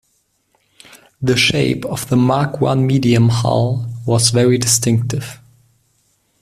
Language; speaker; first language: English; non-native, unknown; German